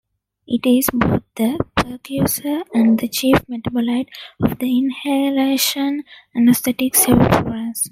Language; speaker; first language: English; non-native, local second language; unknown